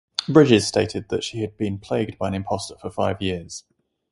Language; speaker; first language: English; native; English